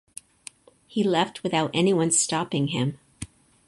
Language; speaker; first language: English; native; English